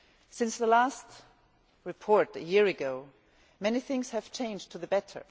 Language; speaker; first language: English; non-native, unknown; German